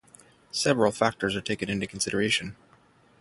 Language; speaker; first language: English; native; English